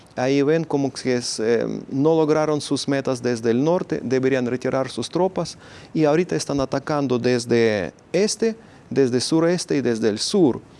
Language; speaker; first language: Spanish; non-native, fluent; Ukrainian